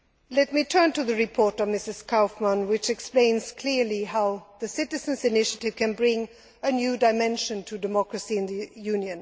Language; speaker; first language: English; non-native, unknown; Swedish